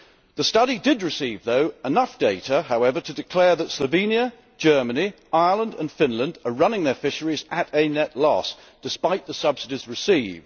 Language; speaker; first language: English; native; English